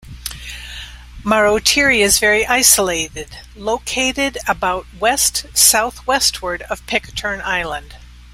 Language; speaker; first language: English; native; English